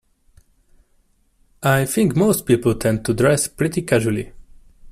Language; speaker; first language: English; non-native, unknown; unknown